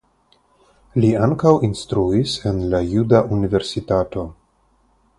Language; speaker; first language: Esperanto; non-native, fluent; Russian